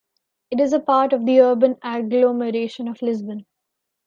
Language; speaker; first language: English; non-native, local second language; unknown